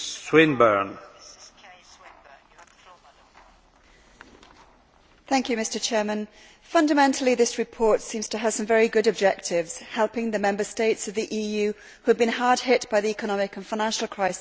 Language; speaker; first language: English; native; English